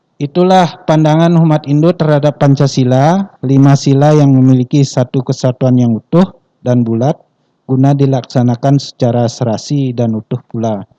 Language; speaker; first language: Indonesian; non-native, local second language; Balinese